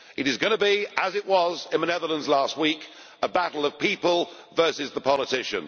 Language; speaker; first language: English; native; English